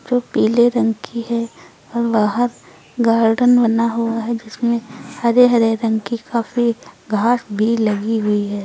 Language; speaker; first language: Hindi; native; Hindi